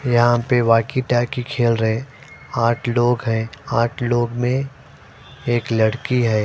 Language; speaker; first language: Hindi; non-native, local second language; Punjabi